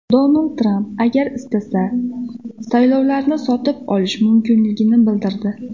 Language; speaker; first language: Uzbek; native; Uzbek